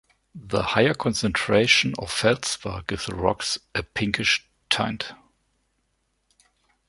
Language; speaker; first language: English; non-native, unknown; German